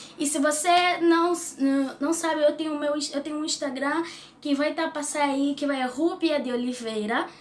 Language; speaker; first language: Portuguese; native; Portuguese